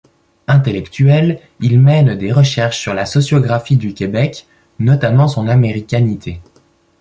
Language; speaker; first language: French; native; French